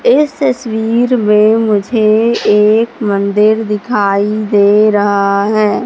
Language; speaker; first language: Hindi; native; Hindi